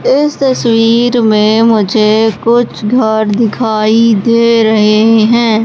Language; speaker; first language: Hindi; native; Hindi